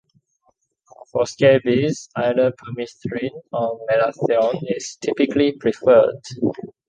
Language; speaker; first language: English; non-native, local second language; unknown